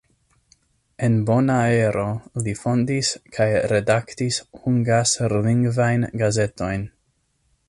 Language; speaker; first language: Esperanto; non-native, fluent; English